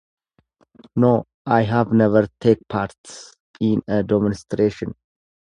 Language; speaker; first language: English; non-native, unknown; Oromo